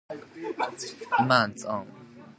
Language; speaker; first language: English; non-native, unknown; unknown